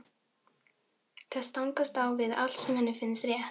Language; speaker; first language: Icelandic; non-native, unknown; Filipino